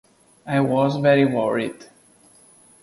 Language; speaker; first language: English; non-native, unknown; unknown